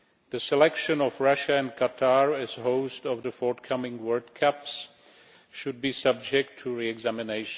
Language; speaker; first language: English; non-native, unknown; Czech